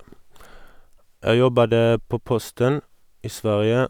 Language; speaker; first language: Norwegian; non-native, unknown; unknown